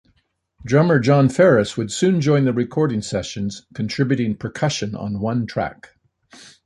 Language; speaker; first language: English; native; English